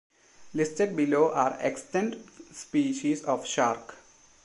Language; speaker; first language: English; non-native, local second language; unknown